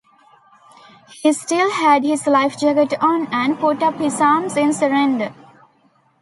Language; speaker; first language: English; non-native, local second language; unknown